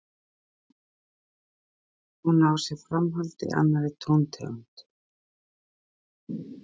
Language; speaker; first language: Icelandic; native; Icelandic